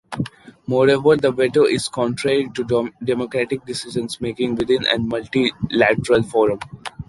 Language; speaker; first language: English; non-native, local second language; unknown